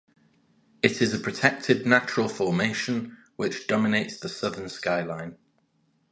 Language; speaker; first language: English; native; English